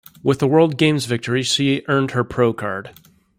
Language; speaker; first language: English; native; English